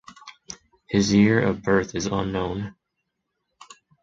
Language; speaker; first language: English; non-native, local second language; Chinese